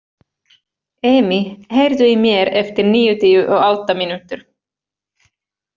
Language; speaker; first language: Icelandic; non-native, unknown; Finnish